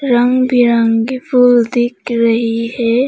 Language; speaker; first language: Hindi; non-native, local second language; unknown